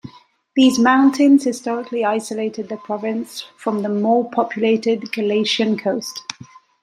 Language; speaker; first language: English; native; English